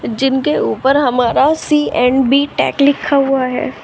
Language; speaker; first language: Hindi; native; Hindi